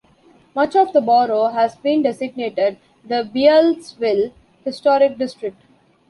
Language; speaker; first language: English; non-native, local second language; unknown